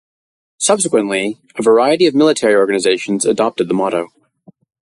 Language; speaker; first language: English; native; English